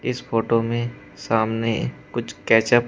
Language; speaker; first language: Hindi; native; Hindi